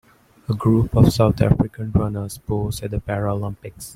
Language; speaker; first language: English; non-native, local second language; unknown